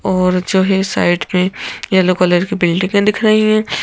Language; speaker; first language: Hindi; native; Hindi